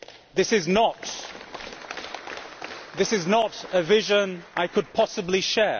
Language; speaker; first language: English; native; English